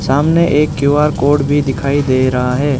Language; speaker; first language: Hindi; non-native, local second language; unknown